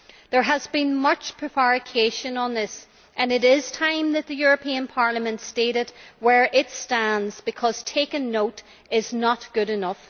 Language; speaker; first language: English; native; English